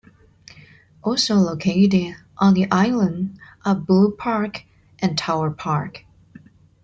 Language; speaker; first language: English; non-native, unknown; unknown